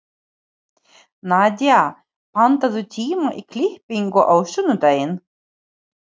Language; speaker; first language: Icelandic; non-native, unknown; Ukrainian